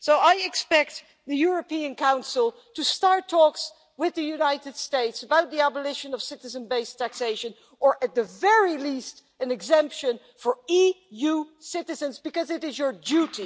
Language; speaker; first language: English; non-native, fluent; Dutch